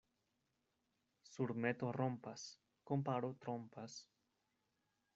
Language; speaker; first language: Esperanto; non-native, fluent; Spanish